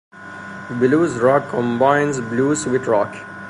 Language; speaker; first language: English; non-native, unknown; Persian